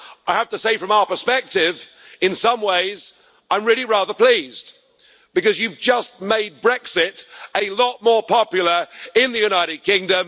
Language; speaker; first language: English; native; English